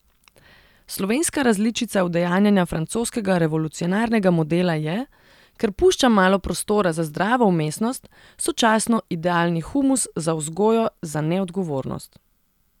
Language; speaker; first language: Slovenian; non-native, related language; Serbian